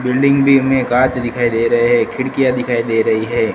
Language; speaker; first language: Hindi; non-native, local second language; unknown